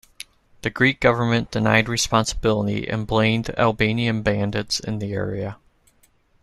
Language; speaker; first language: English; native; English